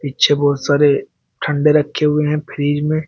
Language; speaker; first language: Hindi; native; Hindi